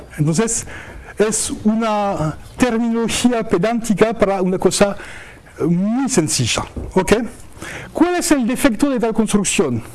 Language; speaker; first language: Spanish; non-native, fluent; French